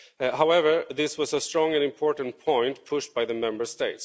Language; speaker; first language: English; non-native, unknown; Swedish